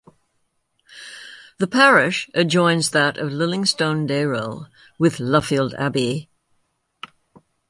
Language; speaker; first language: English; native; English